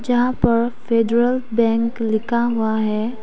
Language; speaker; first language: Hindi; non-native, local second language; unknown